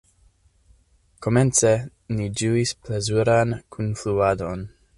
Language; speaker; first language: Esperanto; non-native, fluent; English